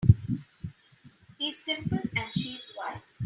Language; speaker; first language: English; non-native, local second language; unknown